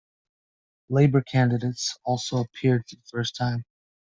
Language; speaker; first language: English; native; English